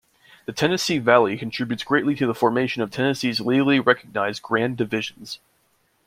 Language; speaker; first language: English; native; English